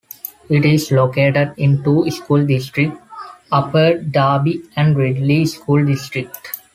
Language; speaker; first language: English; non-native, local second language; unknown